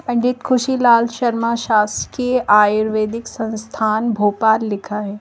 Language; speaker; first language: Hindi; native; Hindi